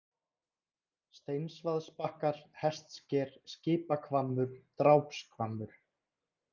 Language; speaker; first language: Icelandic; native; Icelandic